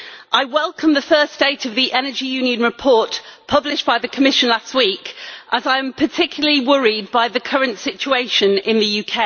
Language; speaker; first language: English; native; English